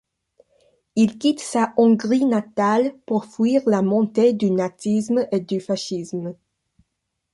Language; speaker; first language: French; non-native, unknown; English